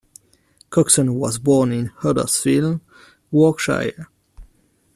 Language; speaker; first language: English; non-native, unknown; French